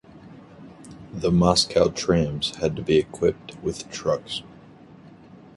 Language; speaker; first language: English; native; English